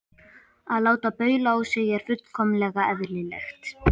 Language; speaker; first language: Icelandic; native; Icelandic